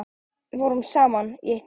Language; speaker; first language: Icelandic; non-native, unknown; Polish